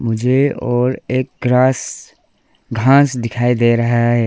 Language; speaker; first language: Hindi; non-native, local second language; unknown